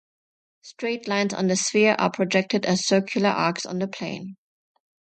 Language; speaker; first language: English; non-native, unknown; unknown